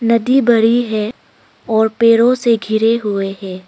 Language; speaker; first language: Hindi; early bilingual, other home language; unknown